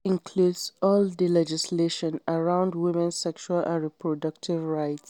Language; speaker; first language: English; non-native, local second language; Hausa